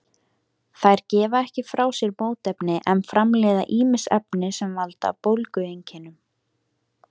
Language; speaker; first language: Icelandic; native; Icelandic